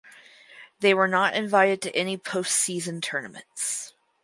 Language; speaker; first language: English; native; English